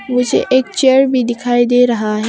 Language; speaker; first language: Hindi; non-native, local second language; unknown